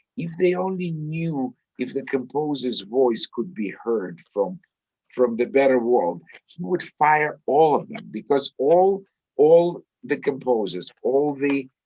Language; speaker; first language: English; non-native, fluent; Russian